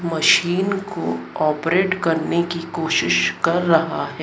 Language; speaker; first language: Hindi; native; Hindi